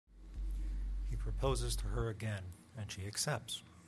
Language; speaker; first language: English; native; English